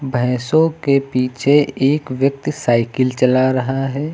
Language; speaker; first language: Hindi; native; Hindi